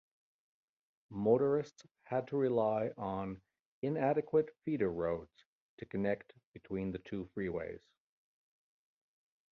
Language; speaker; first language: English; native; English